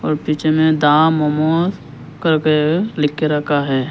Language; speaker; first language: Hindi; non-native, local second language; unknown